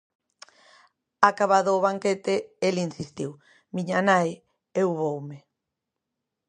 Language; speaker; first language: Galician; native; Galician